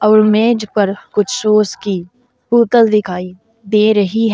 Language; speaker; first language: Hindi; native; Hindi